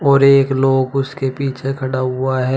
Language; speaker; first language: Hindi; native; Hindi